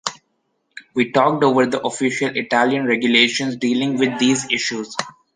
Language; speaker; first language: English; non-native, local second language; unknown